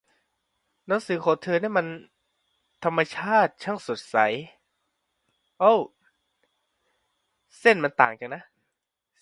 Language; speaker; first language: English; non-native, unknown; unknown